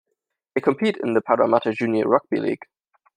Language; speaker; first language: English; non-native, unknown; German